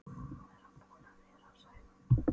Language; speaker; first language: Icelandic; non-native, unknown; Polish